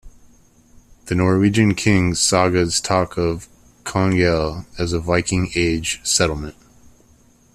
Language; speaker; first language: English; native; English